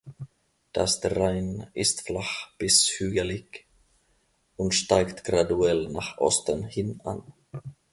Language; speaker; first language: German; non-native, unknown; Finnish